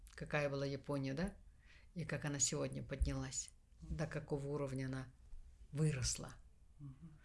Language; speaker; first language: Russian; non-native, local second language; Kazakh